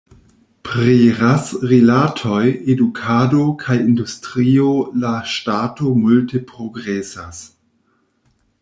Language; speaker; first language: Esperanto; non-native, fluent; German